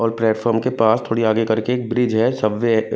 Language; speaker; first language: Hindi; non-native, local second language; Punjabi